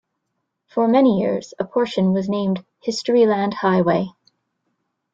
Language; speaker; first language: English; native; English